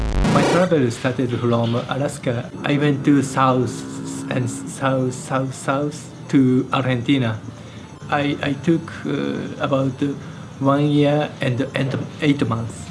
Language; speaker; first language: English; non-native, learner; Japanese